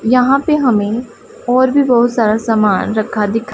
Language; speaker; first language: Hindi; non-native, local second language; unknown